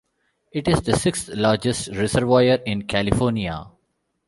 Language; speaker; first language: English; non-native, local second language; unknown